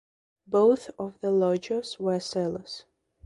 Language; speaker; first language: English; non-native, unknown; Belarusian